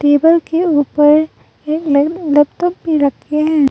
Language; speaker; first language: Hindi; non-native, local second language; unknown